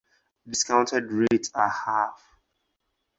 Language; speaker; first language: English; non-native, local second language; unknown